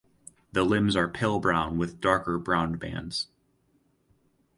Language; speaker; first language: English; native; English